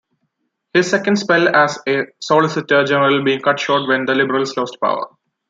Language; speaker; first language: English; non-native, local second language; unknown